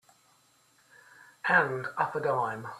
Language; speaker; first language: English; native; English